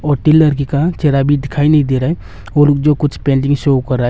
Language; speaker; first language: Hindi; non-native, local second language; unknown